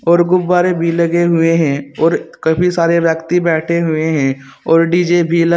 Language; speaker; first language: Hindi; native; Hindi